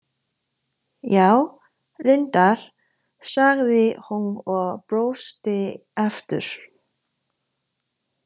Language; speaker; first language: Icelandic; non-native, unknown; Chinese